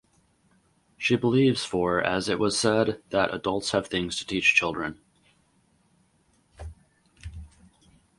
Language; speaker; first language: English; native; English